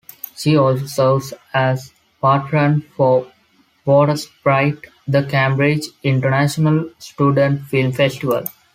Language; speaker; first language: English; non-native, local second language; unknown